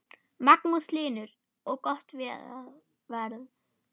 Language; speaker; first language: Icelandic; non-native, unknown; German